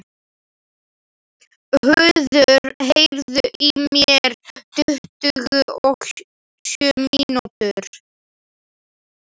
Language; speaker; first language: Icelandic; non-native, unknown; Slovak